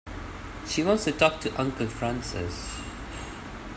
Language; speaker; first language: English; non-native, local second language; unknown